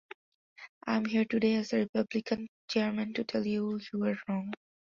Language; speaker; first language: English; non-native, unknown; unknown